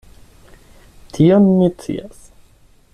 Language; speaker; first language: Esperanto; non-native, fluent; German